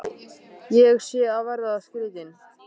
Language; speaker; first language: Icelandic; non-native, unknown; Vietnamese